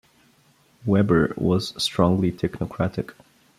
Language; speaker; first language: English; non-native, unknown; Bulgarian